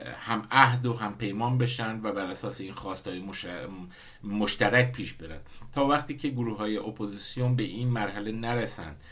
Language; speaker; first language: Persian; non-native, local second language; Kurdish